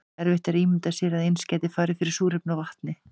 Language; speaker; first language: Icelandic; native; Icelandic